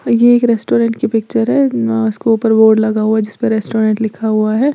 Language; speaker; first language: Hindi; native; Hindi